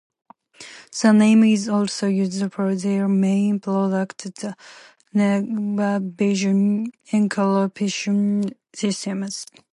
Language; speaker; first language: English; non-native, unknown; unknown